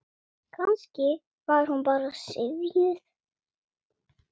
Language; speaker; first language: Icelandic; non-native, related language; Swedish